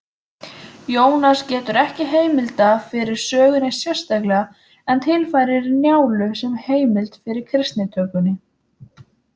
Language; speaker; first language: Icelandic; native; Icelandic